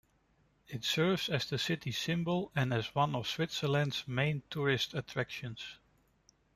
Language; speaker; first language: English; non-native, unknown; Dutch